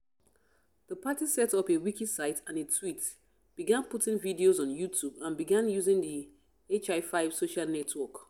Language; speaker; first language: English; non-native, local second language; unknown